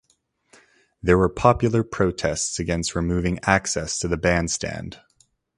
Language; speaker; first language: English; native; English